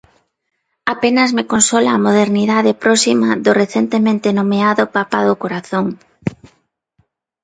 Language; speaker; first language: Galician; non-native, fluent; Spanish